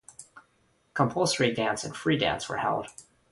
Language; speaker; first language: English; non-native, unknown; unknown